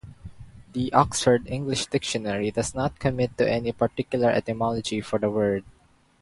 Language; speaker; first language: English; non-native, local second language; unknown